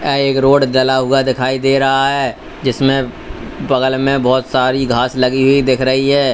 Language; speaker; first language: Hindi; native; Hindi